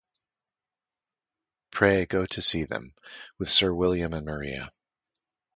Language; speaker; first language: English; native; English